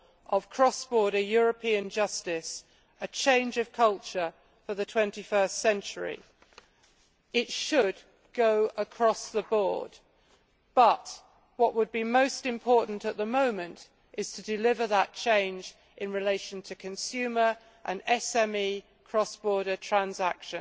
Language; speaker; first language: English; native; English